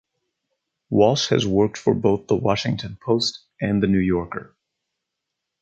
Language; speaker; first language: English; native; English